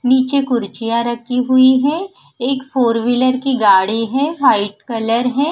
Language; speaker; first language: Hindi; non-native, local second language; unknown